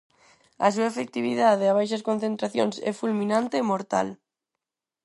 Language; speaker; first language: Galician; non-native, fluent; Spanish